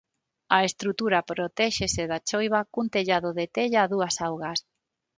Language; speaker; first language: Galician; non-native, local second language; Spanish